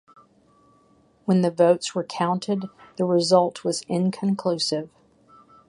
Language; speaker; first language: English; native; English